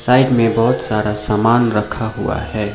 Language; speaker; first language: Hindi; non-native, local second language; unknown